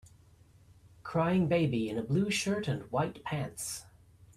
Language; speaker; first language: English; native; English